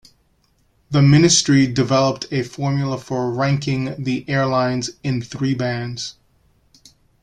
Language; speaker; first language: English; native; English